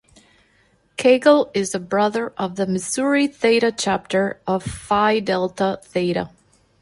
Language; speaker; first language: English; non-native, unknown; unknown